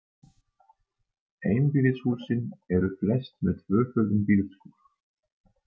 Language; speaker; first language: Icelandic; non-native, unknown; German